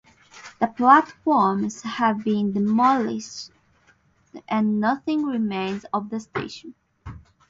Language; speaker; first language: English; non-native, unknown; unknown